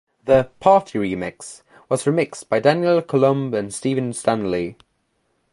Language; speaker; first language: English; native; English